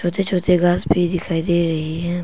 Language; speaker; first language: Hindi; non-native, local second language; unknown